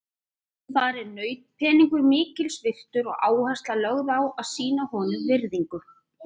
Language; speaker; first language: Icelandic; native; Icelandic